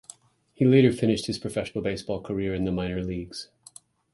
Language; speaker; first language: English; native; English